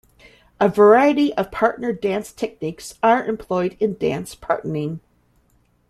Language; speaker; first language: English; native; English